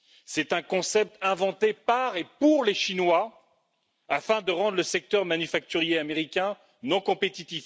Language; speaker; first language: French; native; French